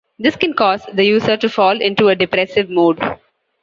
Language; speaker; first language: English; non-native, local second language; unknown